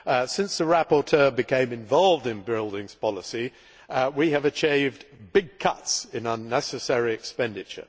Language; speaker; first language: English; native; English